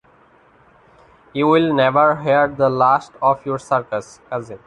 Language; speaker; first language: English; non-native, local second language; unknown